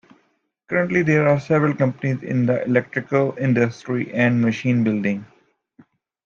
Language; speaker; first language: English; native; English